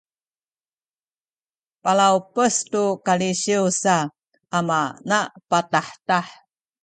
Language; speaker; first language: Sakizaya; native; Sakizaya